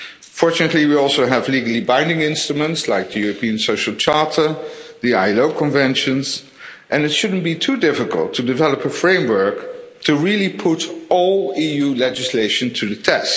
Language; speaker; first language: English; non-native, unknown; Dutch